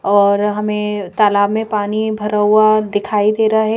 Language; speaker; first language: Hindi; native; Hindi